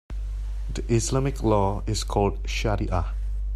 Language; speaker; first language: English; non-native, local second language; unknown